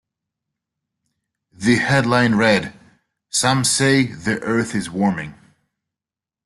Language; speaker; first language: English; native; English